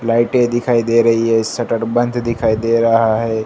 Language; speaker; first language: Hindi; non-native, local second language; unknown